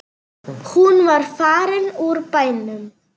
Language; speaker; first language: Icelandic; non-native, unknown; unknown